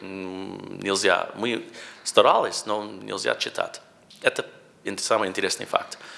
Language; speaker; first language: Russian; non-native, learner; English